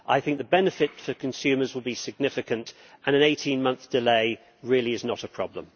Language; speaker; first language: English; native; English